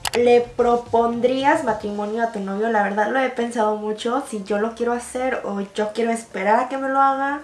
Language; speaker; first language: Spanish; early bilingual, other home language; Korean